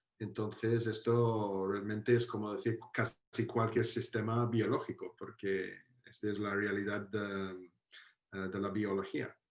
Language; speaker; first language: Spanish; non-native, fluent; English